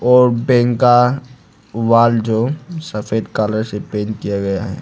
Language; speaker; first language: Hindi; non-native, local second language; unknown